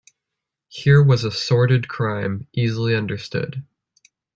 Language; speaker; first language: English; native; English